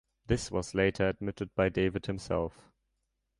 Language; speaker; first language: English; non-native, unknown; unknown